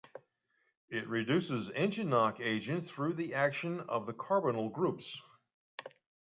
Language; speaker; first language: English; native; English